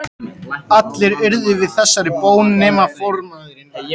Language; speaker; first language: Icelandic; native; Icelandic